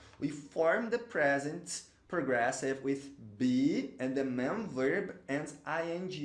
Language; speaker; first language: English; non-native, fluent; Portuguese